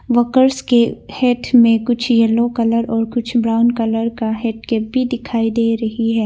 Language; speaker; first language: Hindi; non-native, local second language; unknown